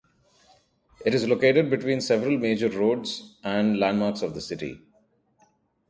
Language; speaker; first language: English; non-native, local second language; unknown